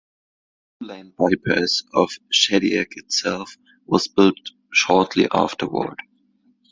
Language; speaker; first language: English; non-native, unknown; German